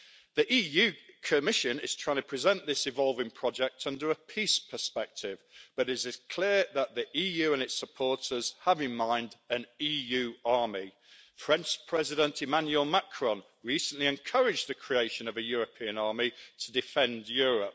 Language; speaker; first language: English; native; English